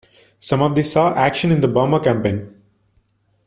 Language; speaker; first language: English; non-native, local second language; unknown